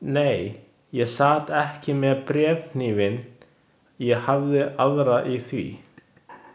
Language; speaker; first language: Icelandic; non-native, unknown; Chinese